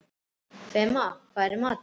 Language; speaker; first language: Icelandic; native; Icelandic